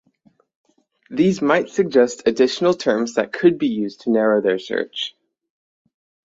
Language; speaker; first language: English; native; English